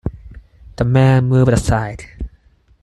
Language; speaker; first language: English; non-native, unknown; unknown